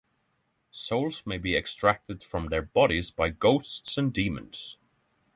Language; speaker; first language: English; non-native, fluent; Norwegian